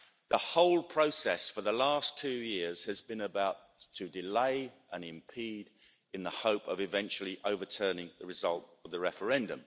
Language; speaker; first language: English; native; English